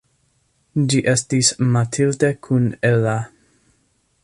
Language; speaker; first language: Esperanto; non-native, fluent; English